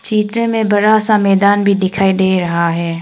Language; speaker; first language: Hindi; non-native, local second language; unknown